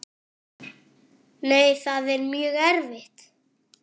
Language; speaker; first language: Icelandic; non-native, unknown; French